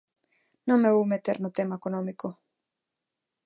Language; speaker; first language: Galician; non-native, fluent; Spanish